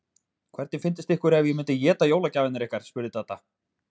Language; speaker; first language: Icelandic; native; Icelandic